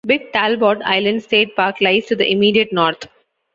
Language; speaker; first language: English; non-native, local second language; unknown